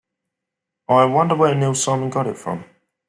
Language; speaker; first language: English; native; English